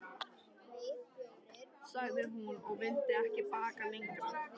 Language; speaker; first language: Icelandic; native; Icelandic